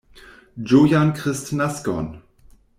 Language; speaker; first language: Esperanto; non-native, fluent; German